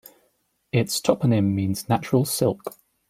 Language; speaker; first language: English; native; English